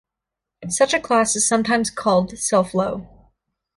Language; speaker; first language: English; native; English